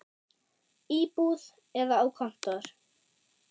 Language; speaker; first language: Icelandic; non-native, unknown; German